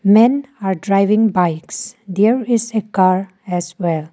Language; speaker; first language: English; non-native, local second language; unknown